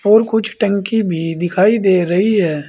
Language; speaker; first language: Hindi; native; Hindi